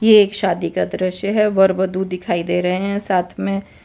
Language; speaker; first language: Hindi; non-native, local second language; Gujarati